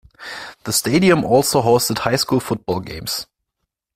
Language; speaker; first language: English; non-native, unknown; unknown